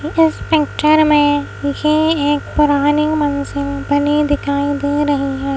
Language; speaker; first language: Hindi; native; Hindi